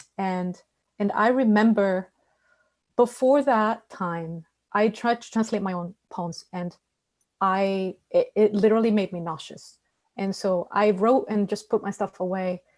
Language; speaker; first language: English; non-native, fluent; Spanish